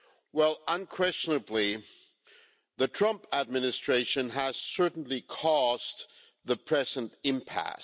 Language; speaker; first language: English; non-native, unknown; German